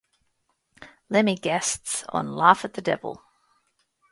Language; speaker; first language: English; native; English